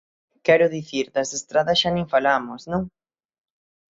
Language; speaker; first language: Galician; native; Galician